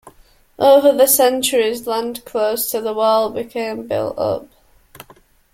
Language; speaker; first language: English; native; English